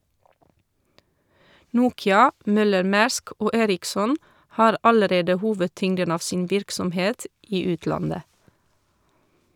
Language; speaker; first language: Norwegian; non-native, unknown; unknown